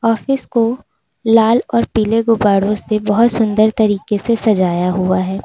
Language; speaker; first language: Hindi; native; Hindi